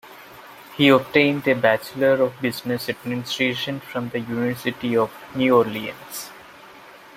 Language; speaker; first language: English; non-native, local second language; Malayalam